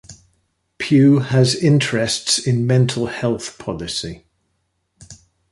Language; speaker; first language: English; native; English